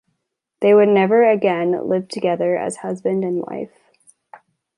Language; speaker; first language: English; native; English